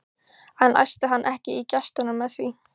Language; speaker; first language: Icelandic; native; Icelandic